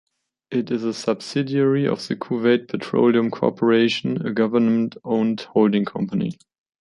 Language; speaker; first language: English; non-native, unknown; German